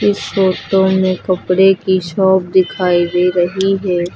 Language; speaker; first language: Hindi; native; Hindi